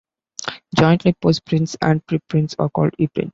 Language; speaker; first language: English; non-native, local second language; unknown